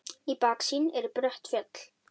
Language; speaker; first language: Icelandic; native; Icelandic